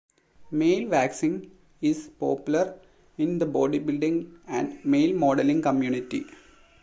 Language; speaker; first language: English; non-native, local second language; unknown